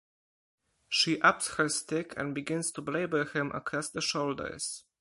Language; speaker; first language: English; non-native, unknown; Polish